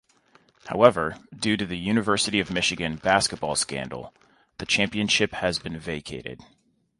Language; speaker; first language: English; native; English